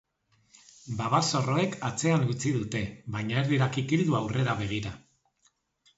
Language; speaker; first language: Basque; non-native, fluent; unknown